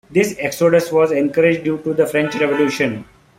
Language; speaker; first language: English; non-native, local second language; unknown